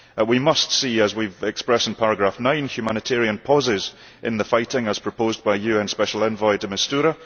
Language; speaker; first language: English; early bilingual, heritage; English